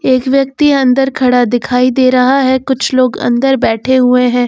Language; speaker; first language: Hindi; native; Hindi